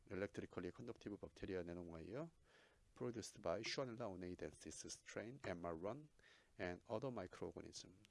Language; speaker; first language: English; non-native, fluent; Korean